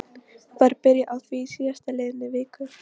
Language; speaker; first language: Icelandic; non-native, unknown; Polish